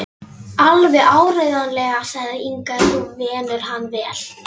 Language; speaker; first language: Icelandic; non-native, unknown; Polish